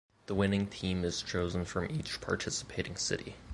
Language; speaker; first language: English; native; English